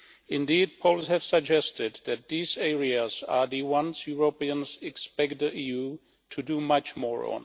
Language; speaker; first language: English; non-native, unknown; Czech